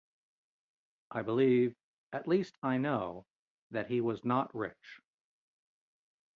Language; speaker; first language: English; native; English